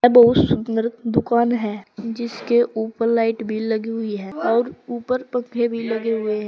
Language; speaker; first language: Hindi; native; Hindi